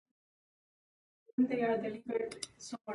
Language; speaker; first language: English; non-native, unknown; German